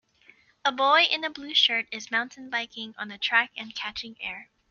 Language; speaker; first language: English; native; English